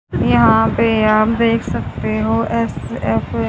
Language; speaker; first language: Hindi; native; Hindi